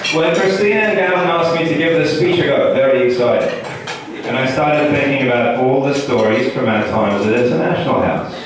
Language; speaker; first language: English; non-native, fluent; Russian